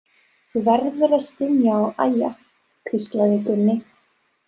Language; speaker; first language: Icelandic; non-native, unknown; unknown